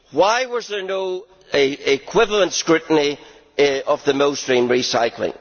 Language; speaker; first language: English; native; English